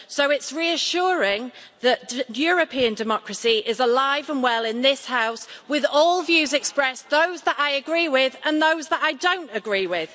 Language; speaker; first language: English; native; English